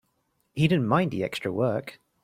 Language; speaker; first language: English; native; English